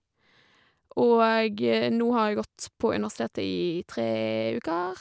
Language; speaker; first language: Norwegian; native; Norwegian